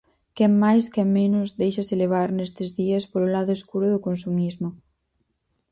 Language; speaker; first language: Galician; native; Galician